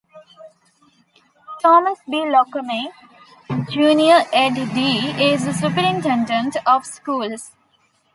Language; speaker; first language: English; non-native, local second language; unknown